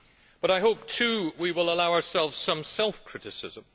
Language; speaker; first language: English; native; English